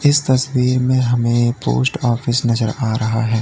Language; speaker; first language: Hindi; native; Hindi